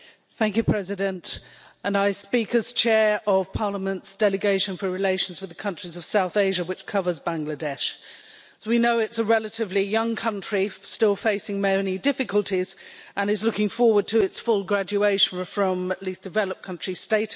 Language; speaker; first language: English; native; English